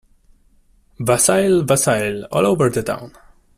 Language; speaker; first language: English; non-native, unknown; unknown